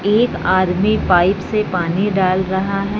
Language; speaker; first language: Hindi; non-native, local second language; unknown